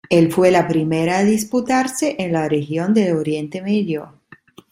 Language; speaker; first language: Spanish; non-native, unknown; Italian